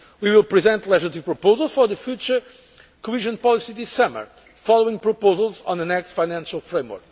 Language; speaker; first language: English; non-native, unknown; Portuguese